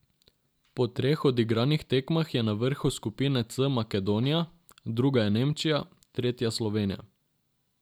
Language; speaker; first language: Slovenian; non-native, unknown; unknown